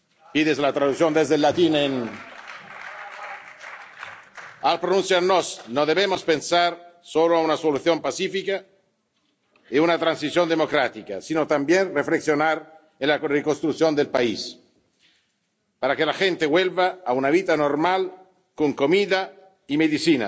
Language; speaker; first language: Spanish; non-native, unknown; Italian